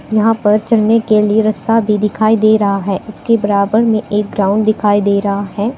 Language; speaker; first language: Hindi; native; Hindi